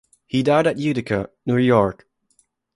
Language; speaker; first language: English; non-native, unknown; German